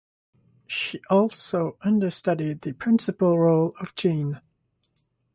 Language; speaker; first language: English; non-native, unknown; French